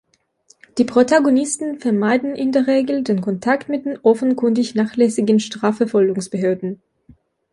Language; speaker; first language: German; non-native, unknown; Belarusian